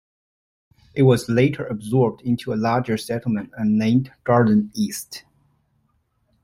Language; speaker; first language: English; non-native, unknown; Chinese